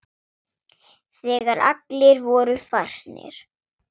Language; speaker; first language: Icelandic; non-native, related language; Swedish